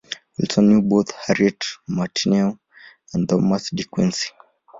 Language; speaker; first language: English; non-native, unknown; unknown